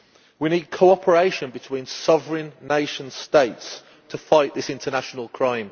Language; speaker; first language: English; native; English